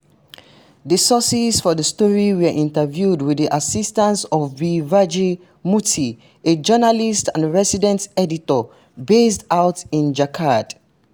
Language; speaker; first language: English; non-native, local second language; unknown